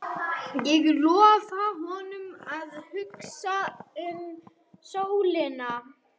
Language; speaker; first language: Icelandic; non-native, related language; Swedish